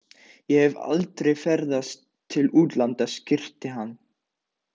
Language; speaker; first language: Icelandic; non-native, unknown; Dutch